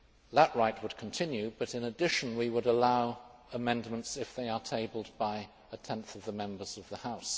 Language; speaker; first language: English; native; English